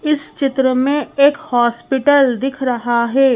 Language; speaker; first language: Hindi; native; Hindi